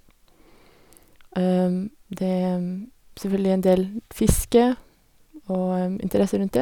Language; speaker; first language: Norwegian; native; Norwegian